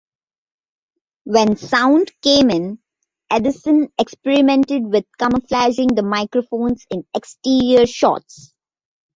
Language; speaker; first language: English; non-native, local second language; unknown